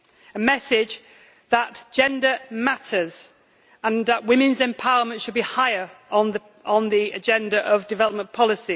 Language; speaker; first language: English; native; English